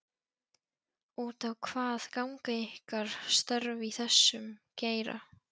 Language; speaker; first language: Icelandic; non-native, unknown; Polish